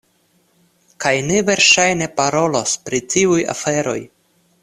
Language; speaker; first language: Esperanto; non-native, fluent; Russian